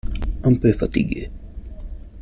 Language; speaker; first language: French; non-native, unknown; Italian